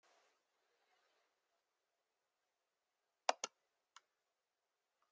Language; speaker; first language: Icelandic; non-native, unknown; Slovenian